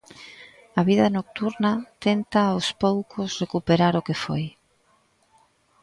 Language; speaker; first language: Galician; native; Galician